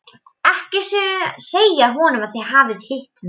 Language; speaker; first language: Icelandic; non-native, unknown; Polish